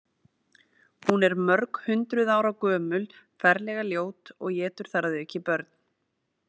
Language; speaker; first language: Icelandic; native; Icelandic